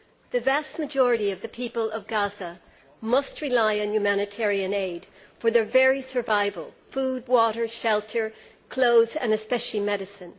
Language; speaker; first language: English; native; English